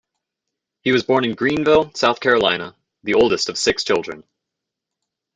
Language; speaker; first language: English; native; English